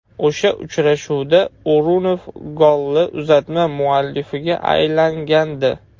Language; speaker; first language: Uzbek; non-native, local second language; Russian